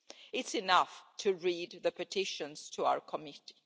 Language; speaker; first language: English; non-native, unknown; Swedish